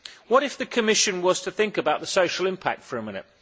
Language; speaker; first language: English; native; English